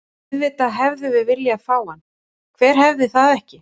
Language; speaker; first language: Icelandic; native; Icelandic